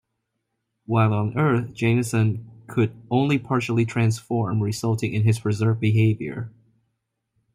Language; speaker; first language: English; non-native, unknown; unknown